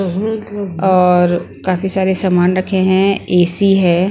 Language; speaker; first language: Hindi; non-native, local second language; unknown